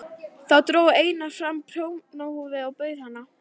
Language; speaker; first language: Icelandic; native; Icelandic